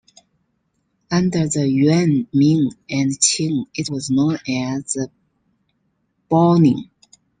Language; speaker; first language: English; non-native, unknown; Chinese